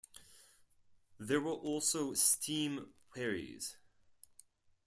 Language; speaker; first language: English; non-native, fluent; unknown